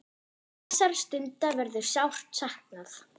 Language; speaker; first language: Icelandic; non-native, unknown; German